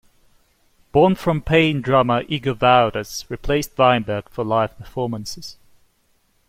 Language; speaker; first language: English; native; English